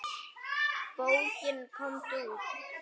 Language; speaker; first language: Icelandic; native; Icelandic